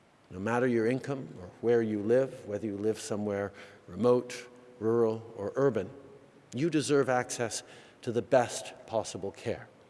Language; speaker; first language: English; native; English